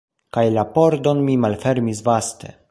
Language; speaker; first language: Esperanto; non-native, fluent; Polish